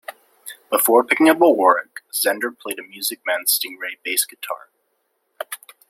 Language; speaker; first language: English; native; English